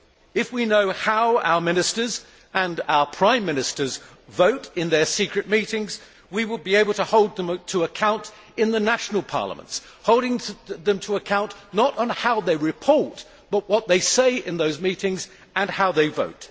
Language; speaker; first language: English; native; English